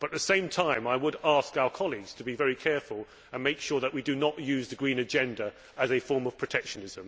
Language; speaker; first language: English; native; English